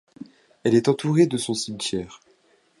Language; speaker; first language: French; native; French